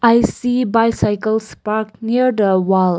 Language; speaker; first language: English; non-native, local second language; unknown